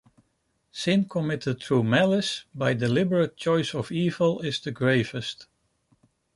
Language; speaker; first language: English; non-native, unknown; Dutch